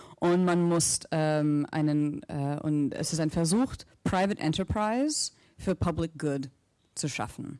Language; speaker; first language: German; non-native, fluent; English